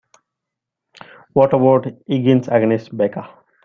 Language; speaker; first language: English; non-native, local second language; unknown